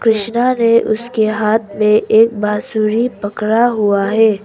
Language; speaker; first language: Hindi; non-native, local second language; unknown